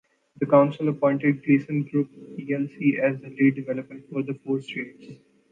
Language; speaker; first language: English; non-native, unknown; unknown